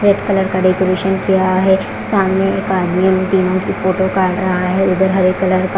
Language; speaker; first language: Hindi; non-native, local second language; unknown